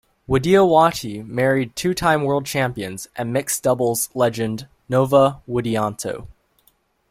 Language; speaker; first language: English; native; English